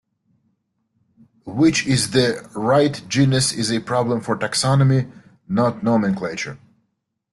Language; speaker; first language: English; native; English